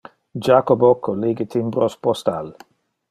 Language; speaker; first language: Interlingua; non-native, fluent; Dutch